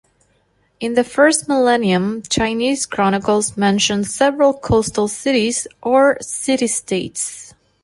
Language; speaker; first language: English; non-native, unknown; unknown